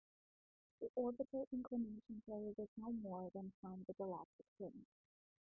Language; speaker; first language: English; non-native, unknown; Russian